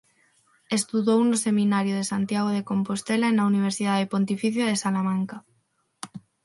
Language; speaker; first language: Galician; non-native, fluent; Spanish